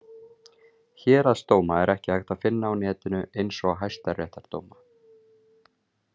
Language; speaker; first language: Icelandic; native; Icelandic